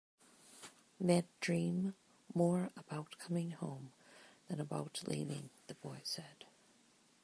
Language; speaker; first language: English; native; English